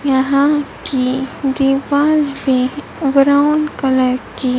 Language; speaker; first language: Hindi; native; Hindi